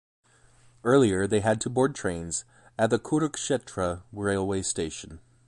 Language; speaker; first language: English; native; English